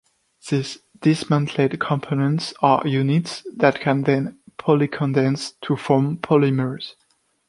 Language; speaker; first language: English; non-native, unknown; French